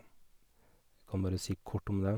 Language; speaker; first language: Norwegian; native; Norwegian